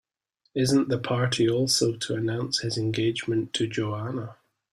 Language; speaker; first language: English; native; English